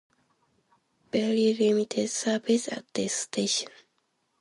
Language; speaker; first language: English; non-native, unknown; Japanese